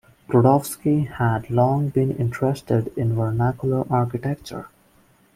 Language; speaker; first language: English; non-native, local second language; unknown